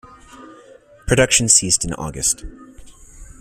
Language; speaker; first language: English; native; English